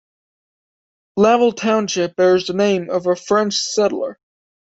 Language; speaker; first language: English; native; English